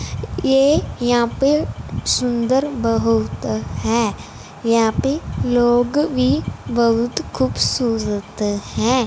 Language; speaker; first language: Hindi; non-native, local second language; Punjabi